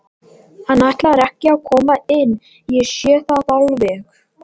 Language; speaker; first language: Icelandic; non-native, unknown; Latvian